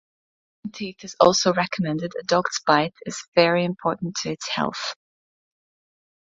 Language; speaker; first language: English; non-native, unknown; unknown